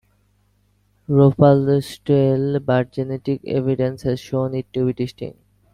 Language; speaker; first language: English; non-native, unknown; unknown